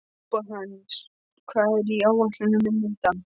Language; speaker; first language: Icelandic; non-native, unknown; Polish